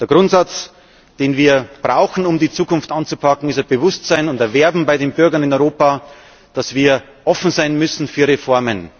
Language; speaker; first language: German; native; German